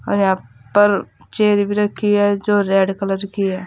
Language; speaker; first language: Hindi; native; Hindi